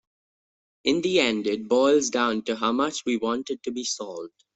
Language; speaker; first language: English; non-native, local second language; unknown